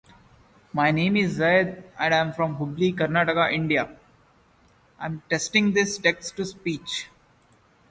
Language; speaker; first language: English; non-native, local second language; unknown